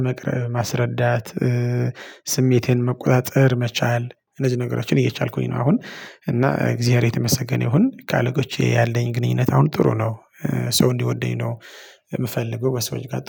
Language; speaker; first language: Amharic; non-native, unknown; Tigrinya